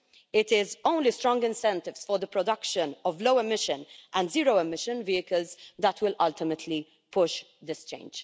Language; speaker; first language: English; non-native, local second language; Maltese